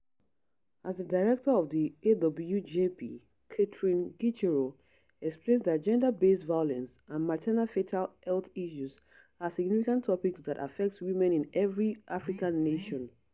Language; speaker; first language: English; non-native, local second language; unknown